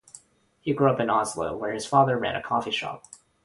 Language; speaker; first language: English; non-native, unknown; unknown